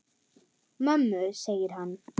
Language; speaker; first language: Icelandic; non-native, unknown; German